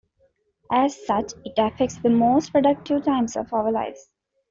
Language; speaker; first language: English; non-native, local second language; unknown